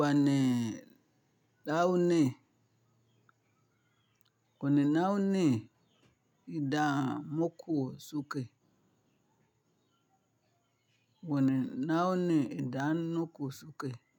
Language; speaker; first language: Hausa; non-native, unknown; Yoruba